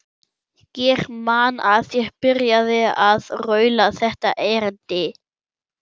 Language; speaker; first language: Icelandic; non-native, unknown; German